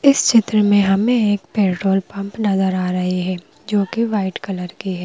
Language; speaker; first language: Hindi; native; Hindi